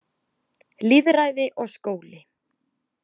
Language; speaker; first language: Icelandic; native; Icelandic